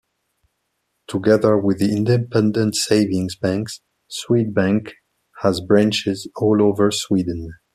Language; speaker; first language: English; non-native, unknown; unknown